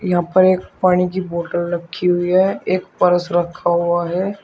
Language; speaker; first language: Hindi; native; Hindi